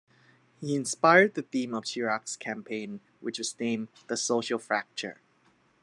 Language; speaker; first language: English; non-native, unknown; Thai